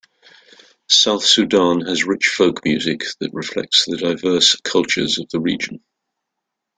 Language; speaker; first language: English; native; English